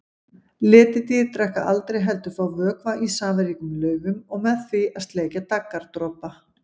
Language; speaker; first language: Icelandic; native; Icelandic